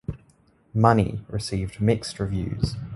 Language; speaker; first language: English; native; English